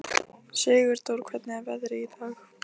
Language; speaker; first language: Icelandic; non-native, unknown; Lithuanian